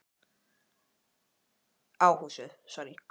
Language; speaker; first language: Icelandic; native; Icelandic